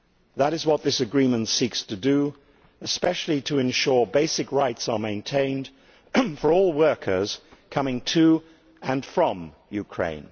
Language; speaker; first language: English; native; English